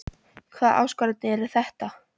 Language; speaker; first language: Icelandic; non-native, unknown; Polish